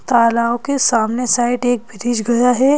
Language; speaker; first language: Hindi; native; Hindi